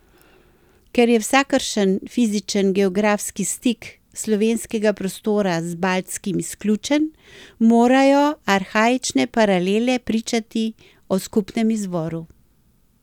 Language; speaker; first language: Slovenian; native; Slovenian